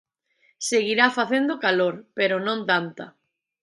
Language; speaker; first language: Galician; native; Galician